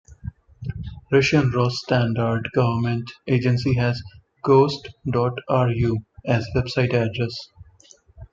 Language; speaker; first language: English; non-native, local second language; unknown